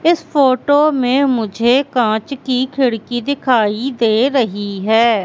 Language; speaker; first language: Hindi; native; Hindi